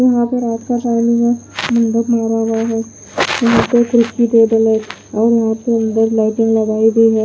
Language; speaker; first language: Hindi; non-native, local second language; Punjabi